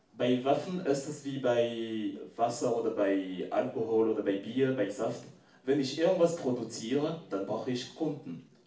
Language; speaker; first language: German; non-native, fluent; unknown